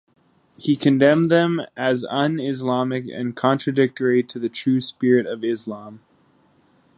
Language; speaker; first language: English; native; English